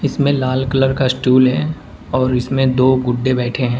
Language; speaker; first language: Hindi; native; Hindi